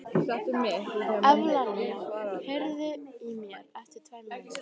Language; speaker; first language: Icelandic; native; Icelandic